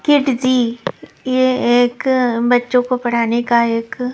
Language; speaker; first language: Hindi; non-native, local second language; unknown